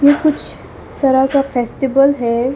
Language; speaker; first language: Hindi; early bilingual, other home language; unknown